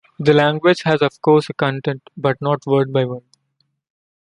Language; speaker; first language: English; non-native, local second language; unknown